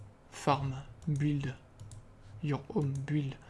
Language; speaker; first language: English; non-native, learner; French